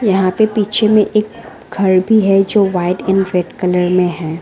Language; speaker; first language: Hindi; non-native, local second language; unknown